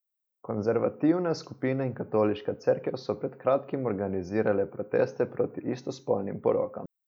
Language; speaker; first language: Slovenian; native; Slovenian